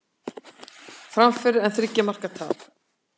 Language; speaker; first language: Icelandic; native; Icelandic